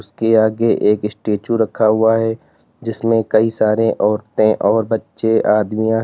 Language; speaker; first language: Hindi; native; Hindi